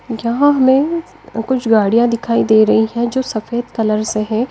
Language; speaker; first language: Hindi; native; Hindi